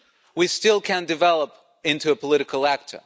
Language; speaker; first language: English; non-native, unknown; German